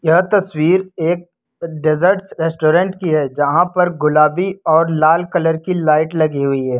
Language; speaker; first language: Hindi; native; Hindi